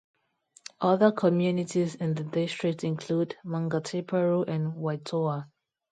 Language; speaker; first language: English; non-native, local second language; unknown